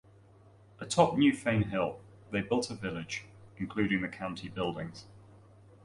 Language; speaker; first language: English; native; English